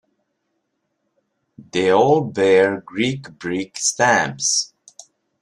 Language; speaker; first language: English; native; English